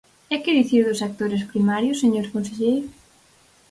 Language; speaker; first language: Galician; native; Galician